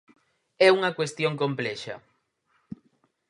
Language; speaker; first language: Galician; native; Galician